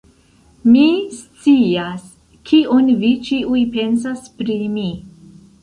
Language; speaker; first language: Esperanto; non-native, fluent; Central Kurdish